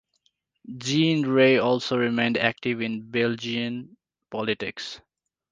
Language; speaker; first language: English; non-native, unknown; Nepali